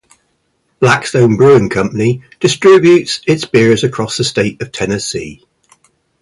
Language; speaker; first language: English; native; English